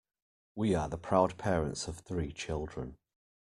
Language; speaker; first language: English; native; English